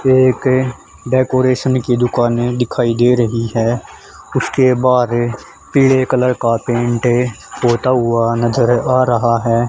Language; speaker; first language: Hindi; native; Hindi